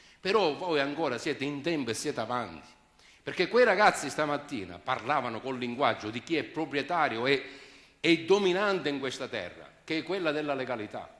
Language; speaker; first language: Italian; native; Italian